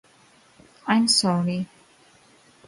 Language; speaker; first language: English; non-native, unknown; Japanese